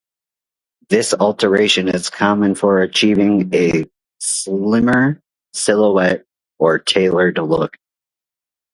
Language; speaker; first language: English; native; English